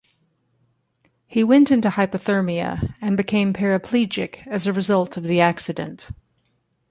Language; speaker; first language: English; native; English